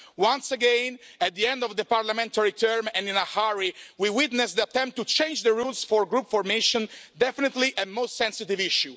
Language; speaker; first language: English; non-native, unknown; Italian